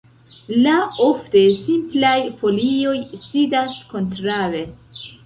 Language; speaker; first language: Esperanto; non-native, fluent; Central Kurdish